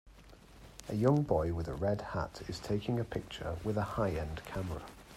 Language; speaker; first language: English; native; English